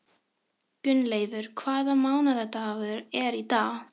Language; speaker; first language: Icelandic; non-native, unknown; Filipino